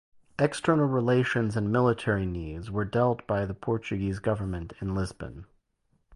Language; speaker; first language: English; native; English